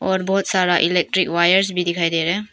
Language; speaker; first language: Hindi; non-native, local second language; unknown